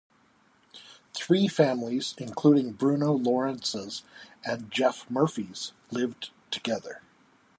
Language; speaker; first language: English; native; English